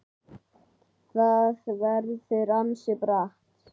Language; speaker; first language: Icelandic; native; Icelandic